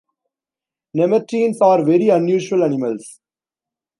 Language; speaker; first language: English; non-native, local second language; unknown